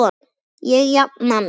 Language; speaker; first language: Icelandic; native; Icelandic